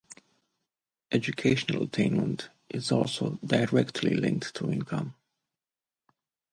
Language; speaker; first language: English; non-native, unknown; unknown